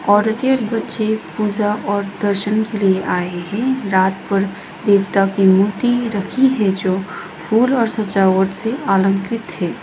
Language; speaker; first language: Hindi; non-native, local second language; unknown